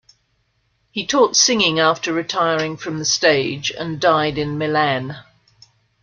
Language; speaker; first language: English; native; English